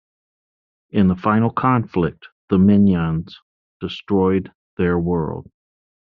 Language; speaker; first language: English; native; English